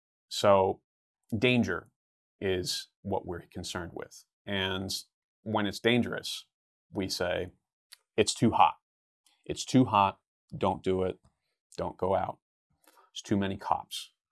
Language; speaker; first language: English; native; English